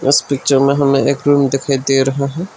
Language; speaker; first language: Hindi; non-native, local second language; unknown